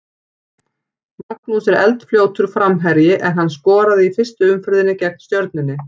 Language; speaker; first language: Icelandic; native; Icelandic